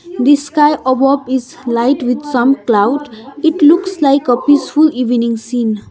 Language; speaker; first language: English; non-native, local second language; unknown